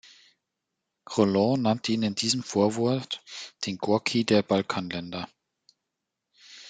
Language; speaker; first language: German; native; German